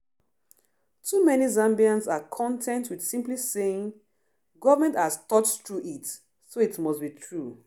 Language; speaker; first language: English; non-native, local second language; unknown